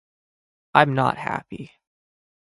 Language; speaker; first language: English; native; English